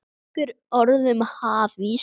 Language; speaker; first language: Icelandic; native; Icelandic